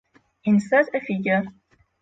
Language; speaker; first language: English; non-native, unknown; Polish